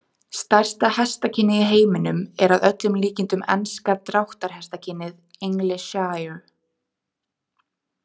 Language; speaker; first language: Icelandic; native; Icelandic